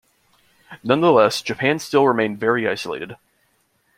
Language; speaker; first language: English; native; English